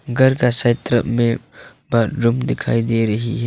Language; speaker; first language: Hindi; non-native, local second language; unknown